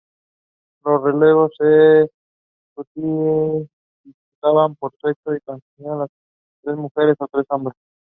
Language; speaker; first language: English; non-native, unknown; Spanish